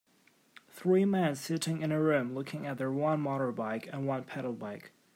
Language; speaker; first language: English; native; English